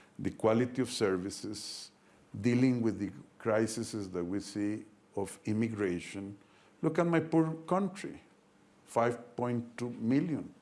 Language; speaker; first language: English; non-native, fluent; Spanish